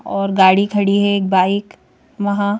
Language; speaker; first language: Hindi; native; Hindi